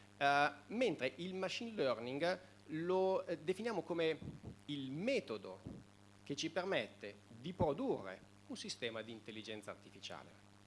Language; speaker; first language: Italian; native; Italian